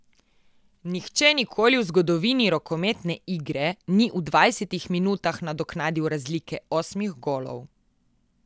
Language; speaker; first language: Slovenian; native; Slovenian